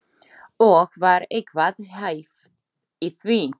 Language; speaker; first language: Icelandic; non-native, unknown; Slovak